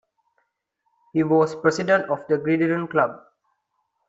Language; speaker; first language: English; non-native, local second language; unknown